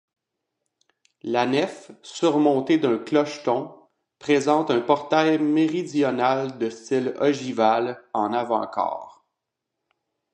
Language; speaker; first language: French; native; French